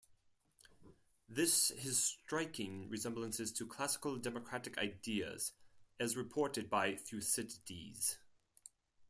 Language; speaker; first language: English; non-native, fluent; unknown